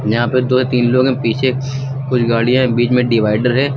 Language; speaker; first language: Hindi; native; Hindi